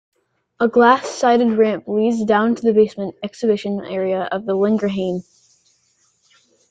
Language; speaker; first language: English; native; English